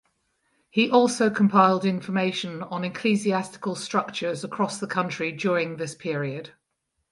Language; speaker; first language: English; native; English